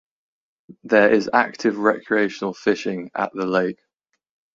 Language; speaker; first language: English; native; English